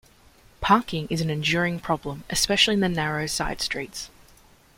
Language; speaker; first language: English; native; English